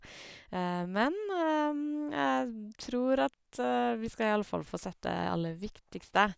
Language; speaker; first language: Norwegian; native; Norwegian